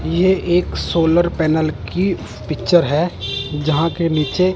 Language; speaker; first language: Hindi; non-native, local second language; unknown